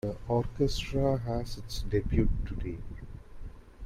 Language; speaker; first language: English; non-native, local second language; Tamil